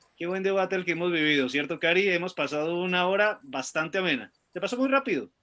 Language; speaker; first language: Spanish; native; Spanish